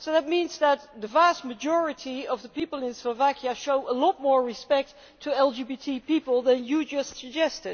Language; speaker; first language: English; non-native, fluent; Dutch